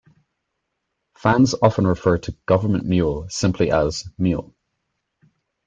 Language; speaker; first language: English; native; English